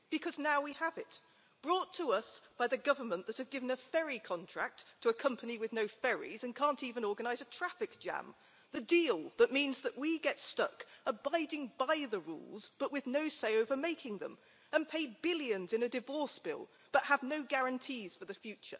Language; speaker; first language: English; native; English